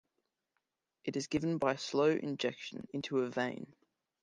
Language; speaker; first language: English; native; English